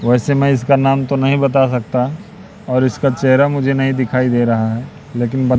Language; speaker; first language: Hindi; native; Hindi